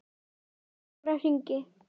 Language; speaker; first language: Icelandic; native; Icelandic